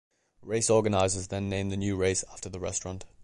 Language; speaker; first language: English; native; English